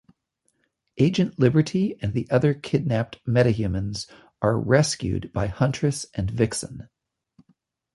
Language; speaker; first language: English; native; English